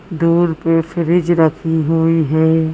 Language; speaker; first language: Hindi; native; Hindi